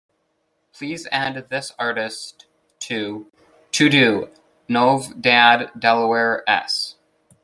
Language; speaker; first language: English; native; English